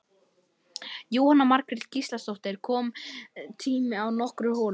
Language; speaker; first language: Icelandic; native; Icelandic